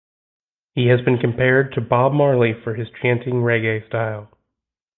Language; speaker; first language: English; native; English